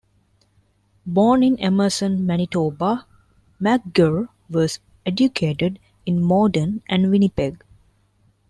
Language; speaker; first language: English; non-native, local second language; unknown